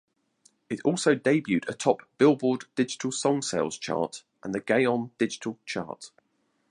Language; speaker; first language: English; native; English